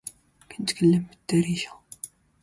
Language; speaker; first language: English; non-native, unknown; Moroccan Arabic